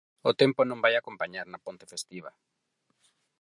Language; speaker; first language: Galician; non-native, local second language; Spanish